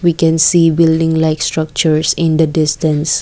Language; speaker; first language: English; non-native, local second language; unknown